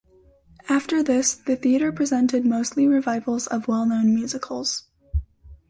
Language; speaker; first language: English; native; English